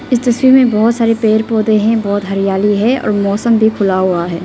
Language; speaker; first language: Hindi; non-native, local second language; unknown